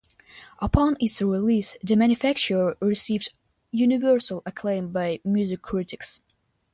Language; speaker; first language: English; non-native, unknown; Russian